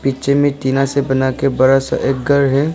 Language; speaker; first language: Hindi; early bilingual, other home language; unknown